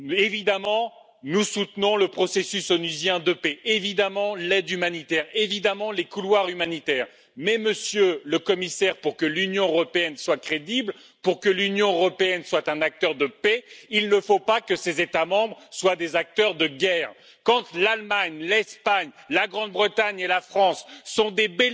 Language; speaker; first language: French; native; French